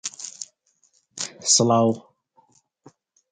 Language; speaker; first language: English; non-native, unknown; Central Kurdish